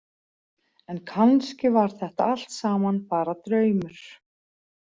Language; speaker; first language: Icelandic; native; Icelandic